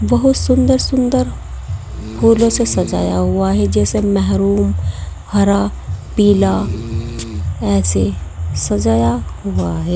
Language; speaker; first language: Hindi; native; Hindi